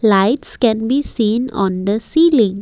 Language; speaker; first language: English; non-native, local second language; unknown